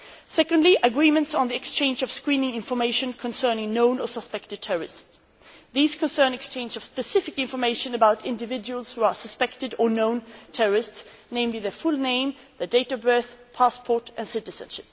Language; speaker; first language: English; non-native, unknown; Swedish